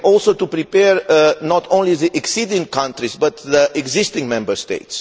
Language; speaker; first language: English; non-native, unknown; Romanian